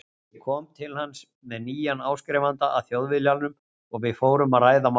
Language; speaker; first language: Icelandic; native; Icelandic